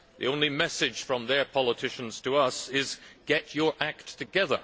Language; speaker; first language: English; native; English